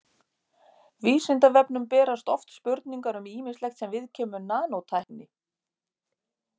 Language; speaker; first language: Icelandic; native; Icelandic